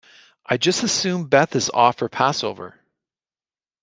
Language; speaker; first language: English; native; English